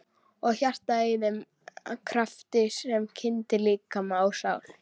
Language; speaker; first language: Icelandic; native; Icelandic